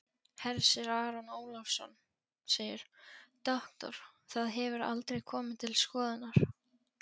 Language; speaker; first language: Icelandic; non-native, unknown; Polish